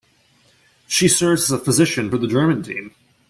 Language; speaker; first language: English; native; English